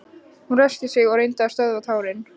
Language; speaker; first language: Icelandic; native; Icelandic